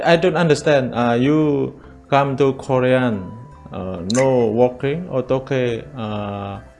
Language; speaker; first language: English; non-native, learner; Indonesian